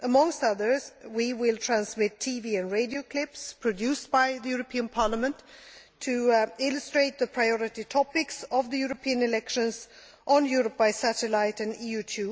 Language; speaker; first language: English; non-native, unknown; Swedish